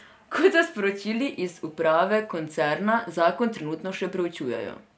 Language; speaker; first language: Slovenian; non-native, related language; Serbian